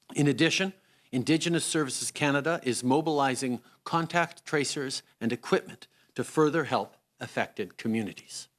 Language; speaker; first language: English; native; English